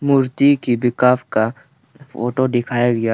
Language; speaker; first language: Hindi; non-native, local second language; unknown